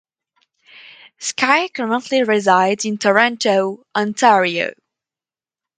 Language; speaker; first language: English; non-native, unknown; French